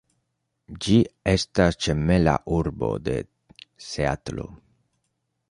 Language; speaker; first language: Esperanto; non-native, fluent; Spanish